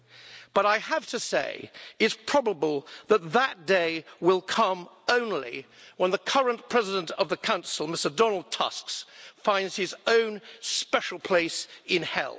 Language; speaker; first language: English; native; English